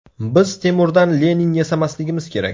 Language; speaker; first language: Uzbek; native; Uzbek